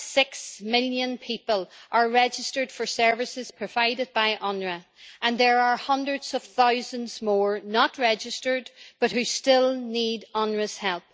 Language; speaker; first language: English; native; English